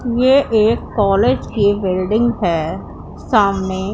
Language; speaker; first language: Hindi; non-native, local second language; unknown